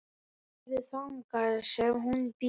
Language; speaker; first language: Icelandic; native; Icelandic